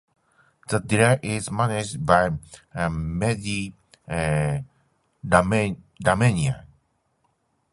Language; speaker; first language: English; non-native, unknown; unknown